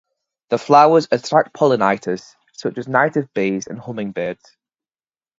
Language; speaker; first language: English; native; English